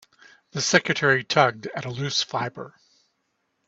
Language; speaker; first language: English; native; English